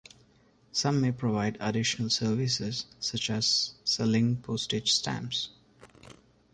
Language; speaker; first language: English; non-native, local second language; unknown